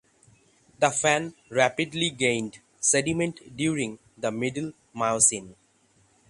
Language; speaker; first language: English; non-native, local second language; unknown